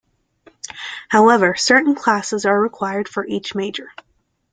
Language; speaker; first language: English; native; English